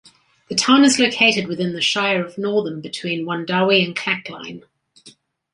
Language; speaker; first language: English; native; English